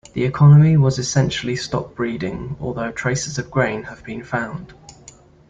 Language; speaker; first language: English; native; English